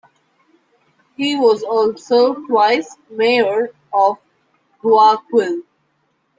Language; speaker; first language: English; non-native, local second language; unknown